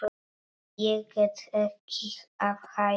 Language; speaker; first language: Icelandic; non-native, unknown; Polish